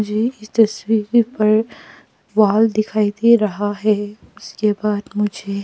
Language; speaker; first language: Hindi; non-native, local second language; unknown